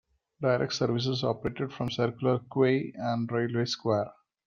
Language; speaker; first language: English; non-native, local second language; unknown